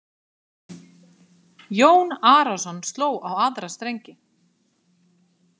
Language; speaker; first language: Icelandic; native; Icelandic